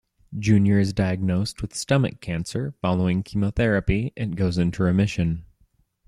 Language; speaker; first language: English; native; English